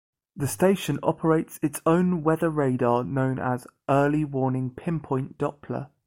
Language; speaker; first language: English; native; English